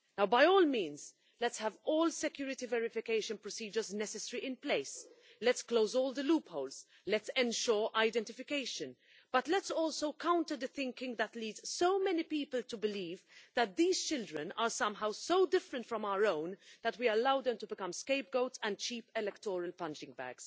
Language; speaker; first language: English; non-native, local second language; Maltese